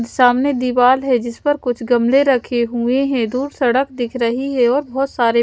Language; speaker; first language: Hindi; non-native, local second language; Punjabi